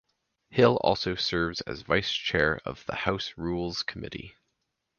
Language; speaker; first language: English; native; English